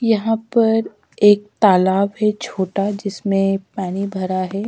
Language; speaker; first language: Hindi; native; Hindi